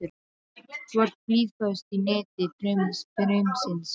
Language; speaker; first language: Icelandic; non-native, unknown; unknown